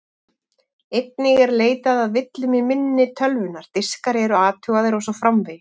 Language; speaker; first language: Icelandic; native; Icelandic